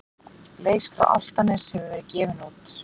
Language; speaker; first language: Icelandic; native; Icelandic